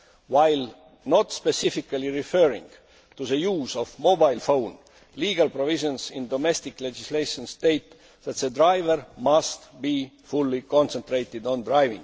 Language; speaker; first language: English; non-native, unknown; Estonian